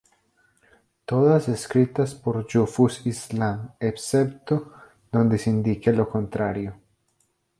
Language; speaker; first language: Spanish; native; Spanish